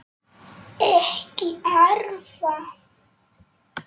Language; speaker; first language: Icelandic; non-native, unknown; Polish